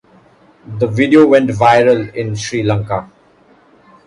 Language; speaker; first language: English; non-native, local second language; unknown